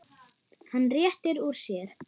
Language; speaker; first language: Icelandic; non-native, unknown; German